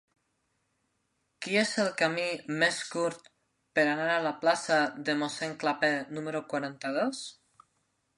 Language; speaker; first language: Catalan; non-native, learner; Spanish